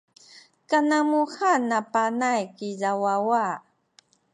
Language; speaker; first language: Sakizaya; non-native, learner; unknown